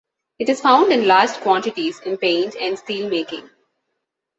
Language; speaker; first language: English; non-native, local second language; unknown